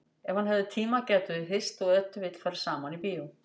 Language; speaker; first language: Icelandic; native; Icelandic